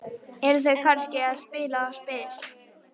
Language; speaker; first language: Icelandic; native; Icelandic